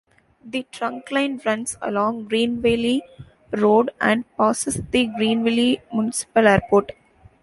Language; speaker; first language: English; non-native, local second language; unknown